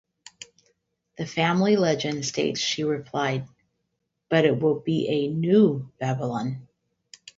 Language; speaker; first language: English; native; English